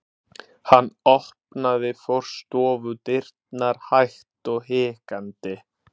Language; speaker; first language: Icelandic; non-native, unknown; Italian